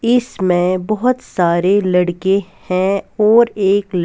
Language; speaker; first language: Hindi; non-native, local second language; Punjabi